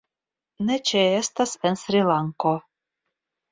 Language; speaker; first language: Esperanto; non-native, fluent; Russian